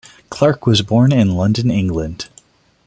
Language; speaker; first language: English; non-native, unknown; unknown